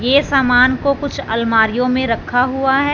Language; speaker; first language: Hindi; non-native, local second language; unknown